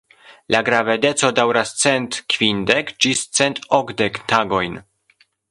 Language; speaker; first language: Esperanto; non-native, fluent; Polish